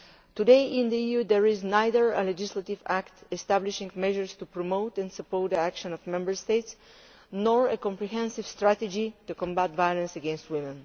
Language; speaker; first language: English; non-native, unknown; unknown